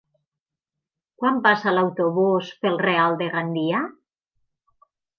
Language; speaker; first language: Catalan; native; Catalan